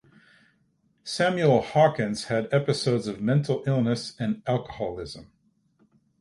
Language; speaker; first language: English; native; English